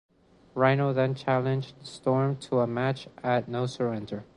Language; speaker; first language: English; non-native, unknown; Spanish